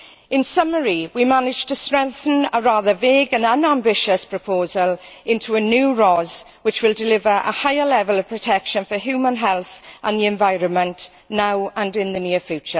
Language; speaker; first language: English; native; English